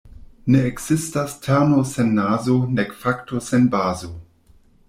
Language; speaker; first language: Esperanto; non-native, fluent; German